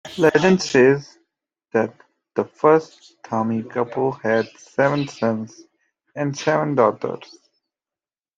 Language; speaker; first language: English; native; English